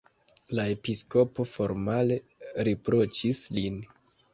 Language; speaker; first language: Esperanto; non-native, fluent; Kinyarwanda